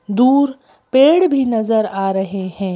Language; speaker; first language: Hindi; native; Hindi